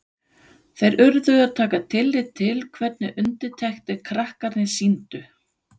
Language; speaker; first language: Icelandic; non-native, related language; Danish